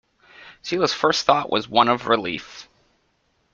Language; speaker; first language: English; native; English